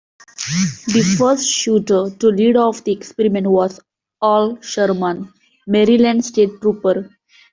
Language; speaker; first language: English; non-native, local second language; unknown